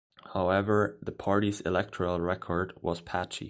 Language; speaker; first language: English; non-native, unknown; German